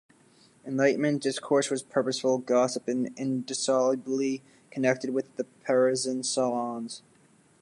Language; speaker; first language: English; native; English